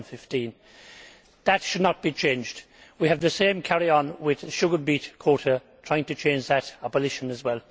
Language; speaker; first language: English; native; English